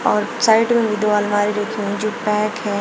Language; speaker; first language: Hindi; native; Hindi